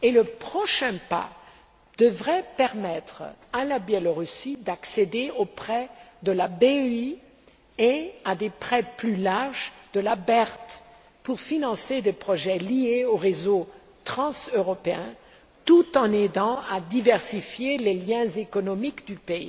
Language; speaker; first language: French; non-native, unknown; German